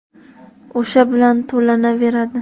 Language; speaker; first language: Uzbek; native; Uzbek